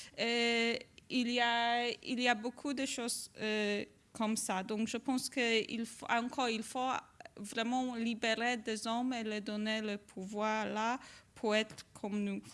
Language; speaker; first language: French; non-native, fluent; Polish